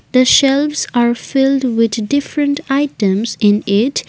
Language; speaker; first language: English; non-native, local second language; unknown